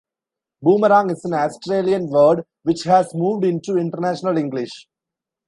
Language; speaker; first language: English; non-native, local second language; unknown